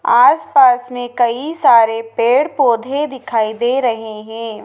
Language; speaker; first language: Hindi; native; Hindi